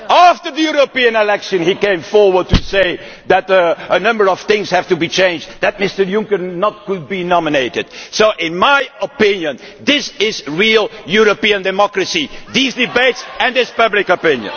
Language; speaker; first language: English; non-native, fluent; Dutch